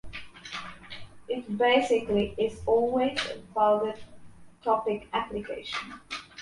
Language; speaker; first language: English; non-native, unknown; Polish